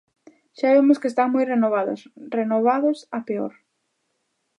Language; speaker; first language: Galician; native; Galician